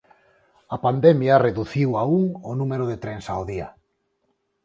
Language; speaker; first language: Galician; non-native, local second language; Spanish